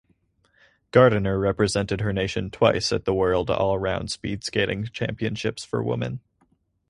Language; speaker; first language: English; native; English